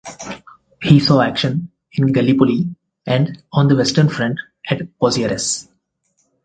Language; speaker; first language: English; non-native, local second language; Telugu